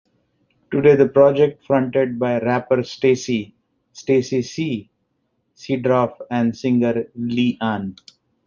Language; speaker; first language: English; non-native, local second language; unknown